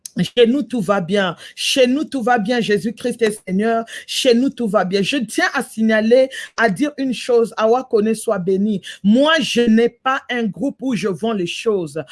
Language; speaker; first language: French; non-native, local second language; Lingala